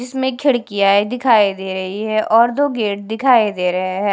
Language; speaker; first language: Hindi; non-native, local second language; Punjabi